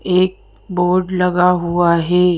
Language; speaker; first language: Hindi; native; Hindi